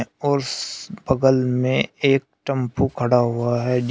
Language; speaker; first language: Hindi; native; Hindi